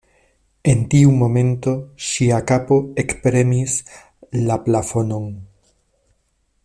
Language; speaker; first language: Esperanto; non-native, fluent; Spanish